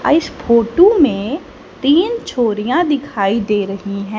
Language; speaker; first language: Hindi; native; Hindi